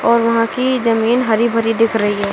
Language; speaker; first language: Hindi; native; Hindi